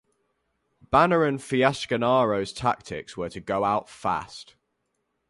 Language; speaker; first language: English; native; English